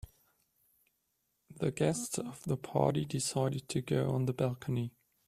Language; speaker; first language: English; native; English